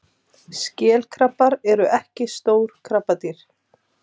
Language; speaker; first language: Icelandic; native; Icelandic